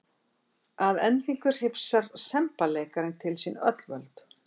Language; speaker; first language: Icelandic; native; Icelandic